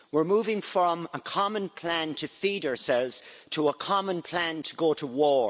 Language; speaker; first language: English; native; English